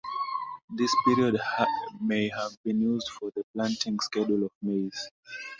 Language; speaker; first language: English; non-native, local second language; Swahili